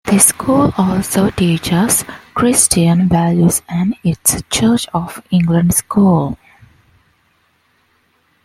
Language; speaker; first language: English; non-native, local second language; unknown